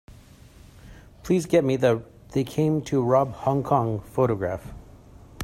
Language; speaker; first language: English; native; English